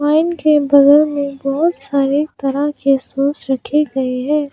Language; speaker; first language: Hindi; non-native, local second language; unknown